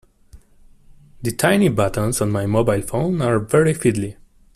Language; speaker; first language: English; non-native, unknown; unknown